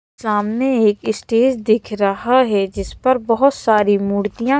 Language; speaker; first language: Hindi; native; Hindi